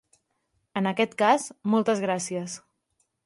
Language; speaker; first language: Catalan; native; Catalan